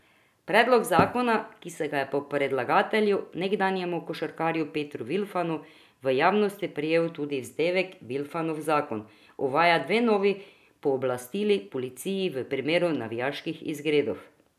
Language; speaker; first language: Slovenian; non-native, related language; Croatian